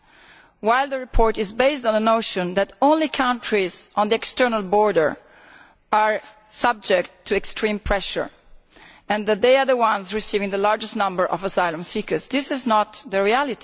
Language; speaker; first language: English; non-native, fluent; Italian